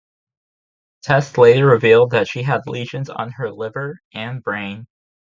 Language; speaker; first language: English; native; English